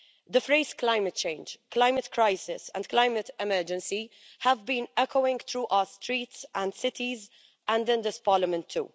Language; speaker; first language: English; non-native, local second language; Maltese